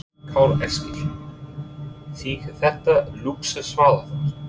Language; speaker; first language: Icelandic; non-native, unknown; English